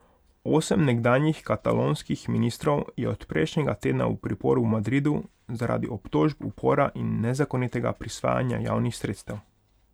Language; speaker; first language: Slovenian; non-native, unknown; Hungarian